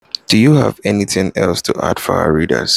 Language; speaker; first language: English; non-native, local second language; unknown